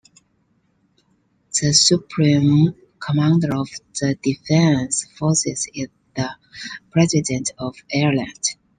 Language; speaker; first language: English; non-native, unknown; Chinese